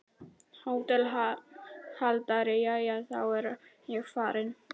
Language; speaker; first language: Icelandic; non-native, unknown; Polish